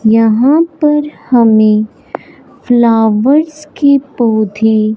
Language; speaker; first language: Hindi; non-native, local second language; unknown